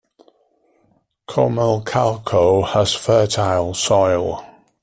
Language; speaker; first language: English; native; English